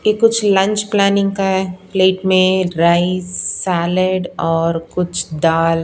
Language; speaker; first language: Hindi; non-native, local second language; Punjabi